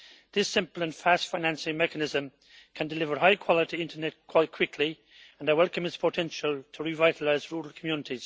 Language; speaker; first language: English; native; English